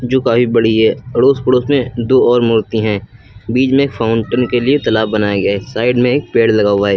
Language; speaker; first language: Hindi; native; Hindi